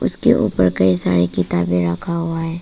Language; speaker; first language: Hindi; non-native, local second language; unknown